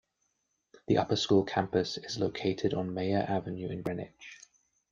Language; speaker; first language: English; native; English